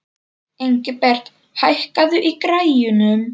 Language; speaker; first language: Icelandic; non-native, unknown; Polish